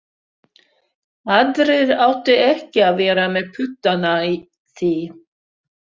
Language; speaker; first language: Icelandic; non-native, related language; Swedish